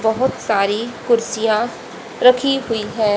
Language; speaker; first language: Hindi; native; Hindi